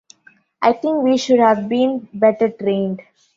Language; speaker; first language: English; non-native, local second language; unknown